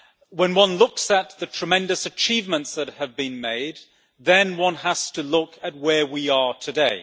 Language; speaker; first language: English; native; English